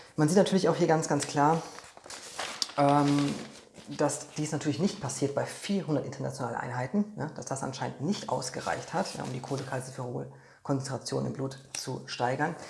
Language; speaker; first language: German; non-native, fluent; Polish